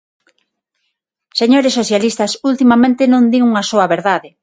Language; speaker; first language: Galician; non-native, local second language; Spanish